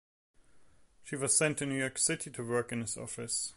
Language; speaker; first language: English; non-native, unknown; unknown